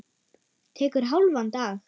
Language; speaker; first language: Icelandic; non-native, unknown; German